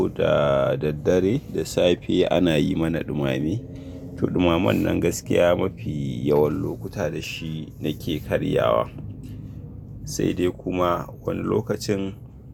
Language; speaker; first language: Hausa; native; Hausa